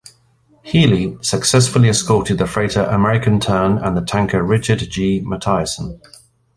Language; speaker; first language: English; native; English